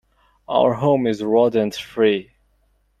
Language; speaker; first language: English; non-native, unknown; Mongolian